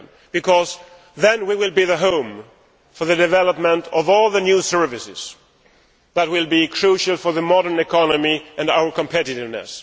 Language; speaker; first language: English; non-native, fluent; Swedish